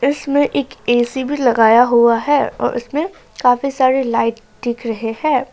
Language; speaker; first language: Hindi; non-native, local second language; Assamese